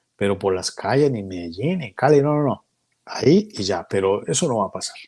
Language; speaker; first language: Spanish; native; Spanish